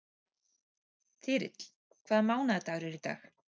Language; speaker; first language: Icelandic; native; Icelandic